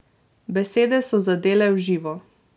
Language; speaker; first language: Slovenian; native; Slovenian